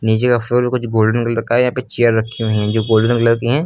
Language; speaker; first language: Hindi; native; Hindi